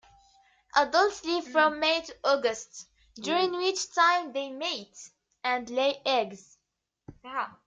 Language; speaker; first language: English; native; English